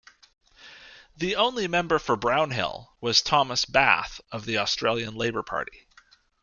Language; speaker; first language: English; native; English